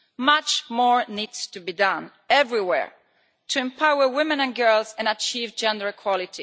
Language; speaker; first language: English; non-native, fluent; Italian